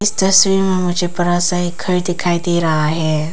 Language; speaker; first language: Hindi; non-native, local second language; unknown